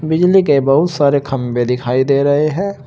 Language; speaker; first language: Hindi; native; Hindi